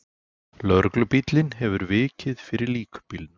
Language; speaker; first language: Icelandic; native; Icelandic